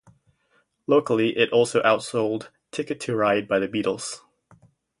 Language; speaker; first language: English; native; English